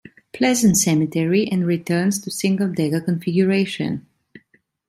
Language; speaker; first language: English; non-native, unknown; Italian